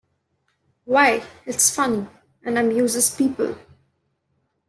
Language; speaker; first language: English; non-native, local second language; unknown